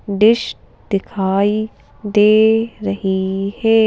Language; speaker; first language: Hindi; native; Hindi